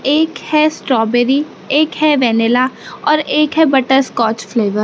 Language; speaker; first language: Hindi; native; Hindi